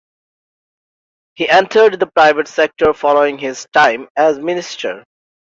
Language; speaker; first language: English; non-native, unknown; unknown